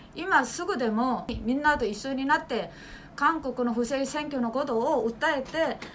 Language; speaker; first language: Japanese; non-native, fluent; Korean